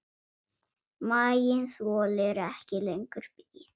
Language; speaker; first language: Icelandic; non-native, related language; Swedish